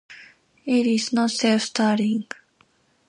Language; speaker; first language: English; non-native, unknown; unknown